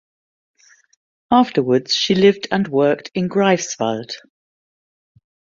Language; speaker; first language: English; native; English